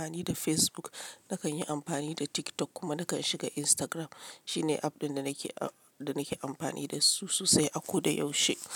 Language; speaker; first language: Hausa; non-native, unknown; Yoruba